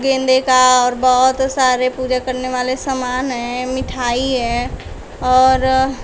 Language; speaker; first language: Hindi; native; Hindi